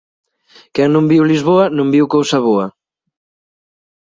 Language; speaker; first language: Galician; native; Galician